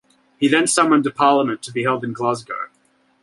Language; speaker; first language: English; native; English